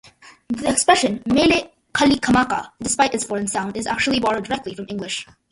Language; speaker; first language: English; early bilingual, other home language; Malayalam